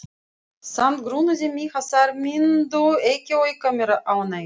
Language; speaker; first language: Icelandic; non-native, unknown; Russian